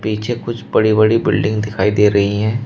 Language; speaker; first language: Hindi; native; Hindi